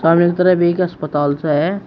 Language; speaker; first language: Hindi; native; Hindi